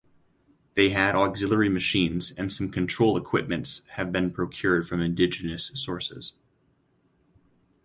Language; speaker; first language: English; native; English